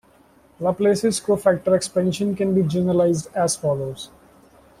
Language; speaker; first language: English; non-native, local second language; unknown